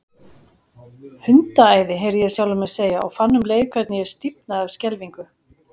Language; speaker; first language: Icelandic; native; Icelandic